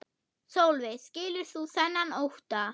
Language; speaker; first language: Icelandic; non-native, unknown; German